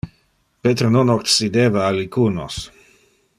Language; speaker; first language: Interlingua; non-native, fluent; Dutch